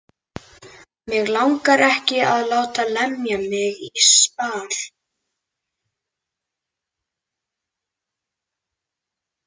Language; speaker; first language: Icelandic; native; Icelandic